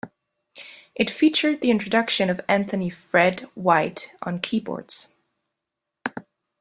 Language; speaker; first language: English; non-native, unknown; German